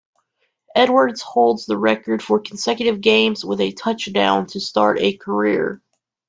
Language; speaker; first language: English; native; English